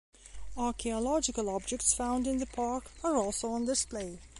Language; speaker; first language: English; non-native, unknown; Belarusian